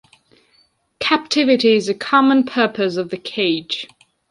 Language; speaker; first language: English; non-native, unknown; Georgian